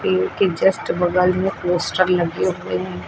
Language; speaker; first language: Hindi; native; Hindi